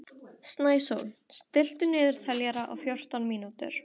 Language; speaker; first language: Icelandic; native; Icelandic